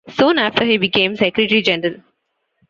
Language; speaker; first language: English; non-native, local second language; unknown